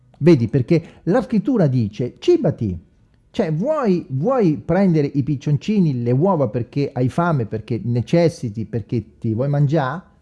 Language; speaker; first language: Italian; non-native, fluent; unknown